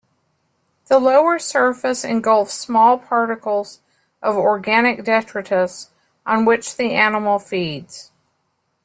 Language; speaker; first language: English; native; English